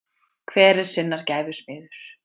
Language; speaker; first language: Icelandic; native; Icelandic